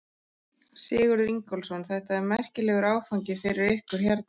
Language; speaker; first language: Icelandic; native; Icelandic